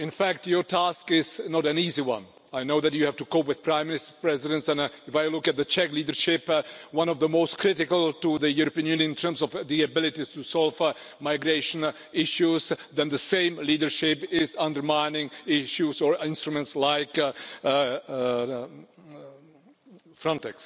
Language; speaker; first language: English; non-native, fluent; Czech